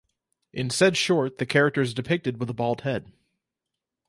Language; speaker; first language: English; native; English